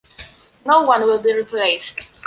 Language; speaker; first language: English; non-native, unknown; Polish